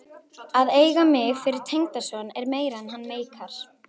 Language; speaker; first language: Icelandic; native; Icelandic